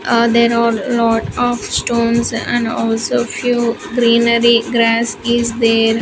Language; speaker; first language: English; non-native, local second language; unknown